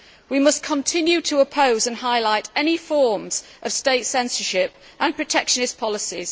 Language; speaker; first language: English; native; English